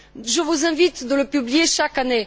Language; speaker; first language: French; non-native, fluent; Bulgarian